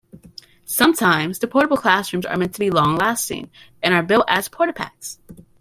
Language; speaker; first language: English; native; English